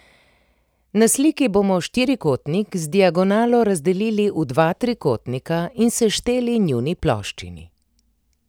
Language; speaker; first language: Slovenian; native; Slovenian